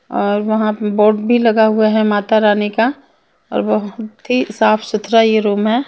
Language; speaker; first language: Hindi; non-native, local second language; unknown